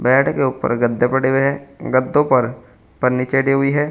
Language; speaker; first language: Hindi; native; Hindi